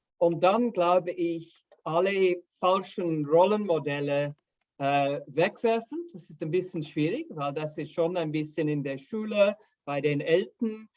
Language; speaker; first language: German; non-native, fluent; English